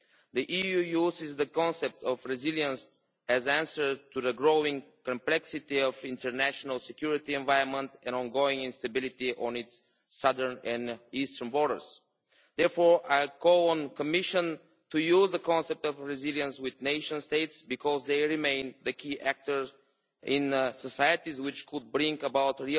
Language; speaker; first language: English; non-native, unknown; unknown